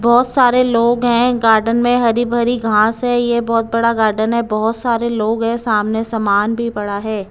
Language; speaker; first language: Hindi; non-native, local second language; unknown